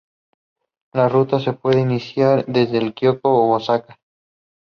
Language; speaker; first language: English; non-native, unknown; Spanish